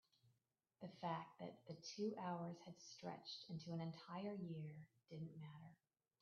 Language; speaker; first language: English; native; English